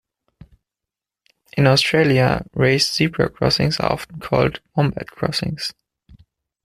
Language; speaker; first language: English; non-native, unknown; German